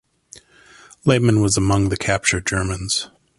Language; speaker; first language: English; native; English